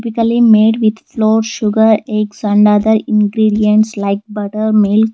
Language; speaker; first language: English; non-native, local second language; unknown